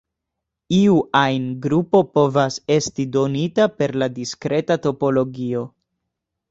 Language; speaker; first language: Esperanto; non-native, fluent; Spanish